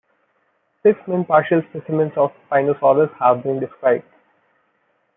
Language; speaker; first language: English; non-native, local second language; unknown